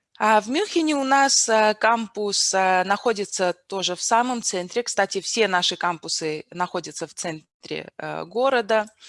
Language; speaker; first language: Russian; non-native, local second language; Armenian